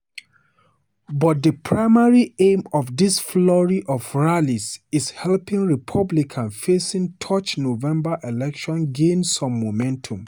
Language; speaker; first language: English; non-native, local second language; Hausa